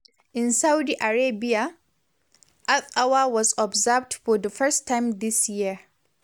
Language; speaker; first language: English; non-native, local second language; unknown